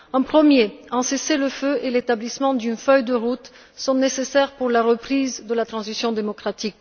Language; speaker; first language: French; non-native, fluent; Bulgarian